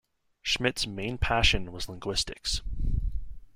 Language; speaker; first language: English; native; English